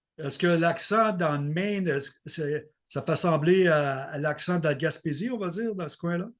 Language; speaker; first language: French; native; French